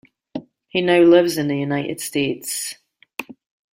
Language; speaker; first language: English; native; English